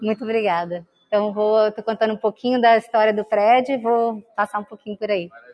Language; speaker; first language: Portuguese; native; Portuguese